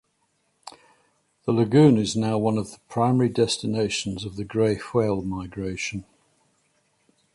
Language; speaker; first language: English; native; English